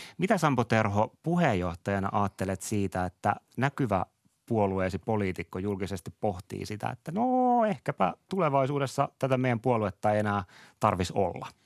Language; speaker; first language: Finnish; native; Finnish